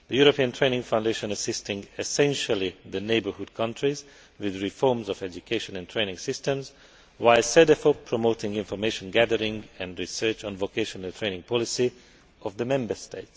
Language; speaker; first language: English; non-native, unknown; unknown